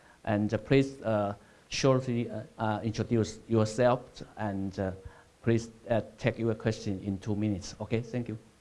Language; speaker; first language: English; non-native, fluent; Chinese